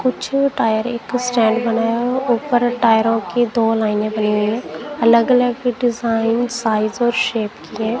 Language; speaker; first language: Hindi; non-native, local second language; Punjabi